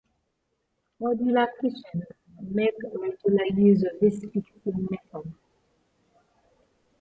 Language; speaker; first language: English; non-native, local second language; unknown